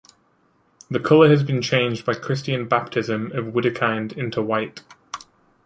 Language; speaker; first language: English; native; English